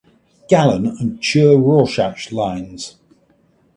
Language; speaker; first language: English; native; English